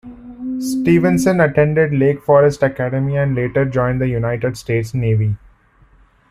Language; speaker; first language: English; non-native, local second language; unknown